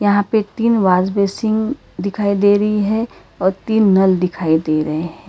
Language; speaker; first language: Hindi; non-native, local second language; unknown